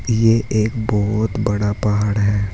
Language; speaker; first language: Hindi; native; Hindi